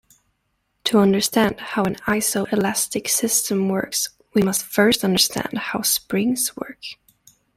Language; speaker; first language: English; native; English